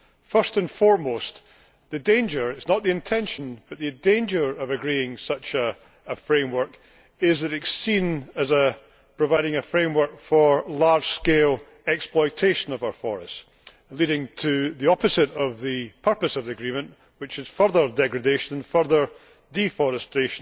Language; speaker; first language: English; native; English